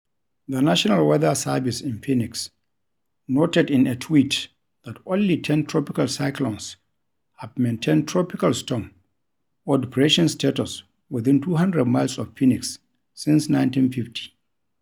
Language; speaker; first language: English; non-native, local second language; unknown